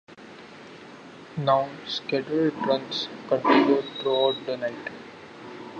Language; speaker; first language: English; non-native, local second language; Marathi